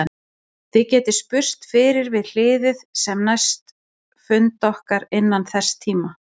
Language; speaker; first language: Icelandic; native; Icelandic